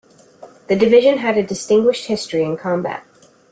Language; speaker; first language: English; native; English